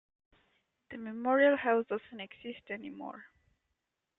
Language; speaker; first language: English; native; English